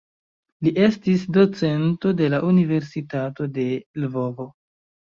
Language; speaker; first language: Esperanto; non-native, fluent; Chinese